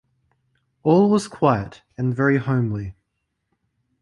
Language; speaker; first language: English; native; English